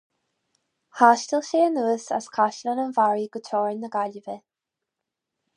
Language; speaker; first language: Irish; non-native, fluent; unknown